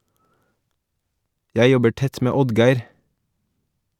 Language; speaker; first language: Norwegian; native; Norwegian